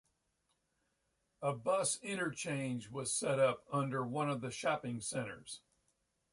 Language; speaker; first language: English; native; English